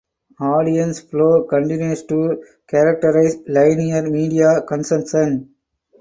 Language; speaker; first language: English; non-native, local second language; Tamil